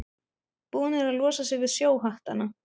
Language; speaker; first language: Icelandic; non-native, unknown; German